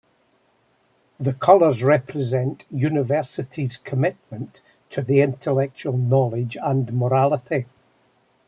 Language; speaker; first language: English; native; English